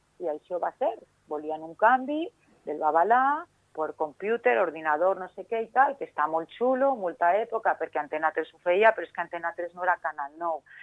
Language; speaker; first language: Catalan; non-native, local second language; Spanish